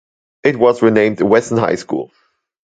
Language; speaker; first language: English; non-native, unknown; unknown